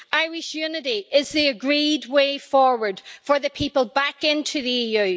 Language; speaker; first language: English; native; English